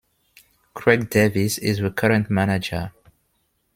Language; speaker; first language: English; non-native, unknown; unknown